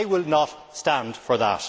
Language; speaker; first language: English; native; English